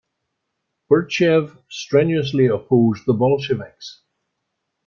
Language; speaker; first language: English; native; English